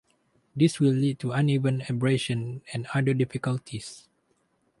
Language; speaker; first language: English; non-native, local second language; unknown